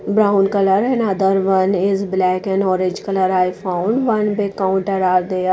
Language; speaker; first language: English; non-native, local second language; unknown